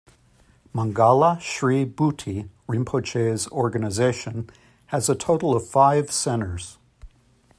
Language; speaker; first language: English; native; English